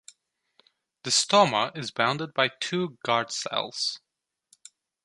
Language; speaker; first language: English; non-native, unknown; Turkish